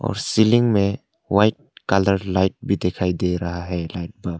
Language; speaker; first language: Hindi; non-native, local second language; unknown